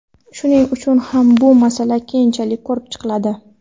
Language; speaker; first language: Uzbek; non-native, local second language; Kara-Kalpak